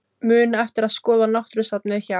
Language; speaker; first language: Icelandic; non-native, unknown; Filipino